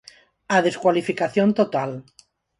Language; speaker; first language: Galician; non-native, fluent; Spanish